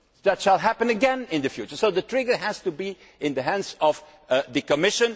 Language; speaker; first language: English; non-native, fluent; Dutch